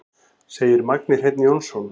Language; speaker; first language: Icelandic; native; Icelandic